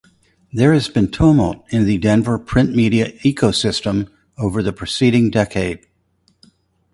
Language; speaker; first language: English; native; English